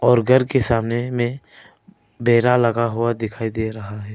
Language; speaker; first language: Hindi; early bilingual, other home language; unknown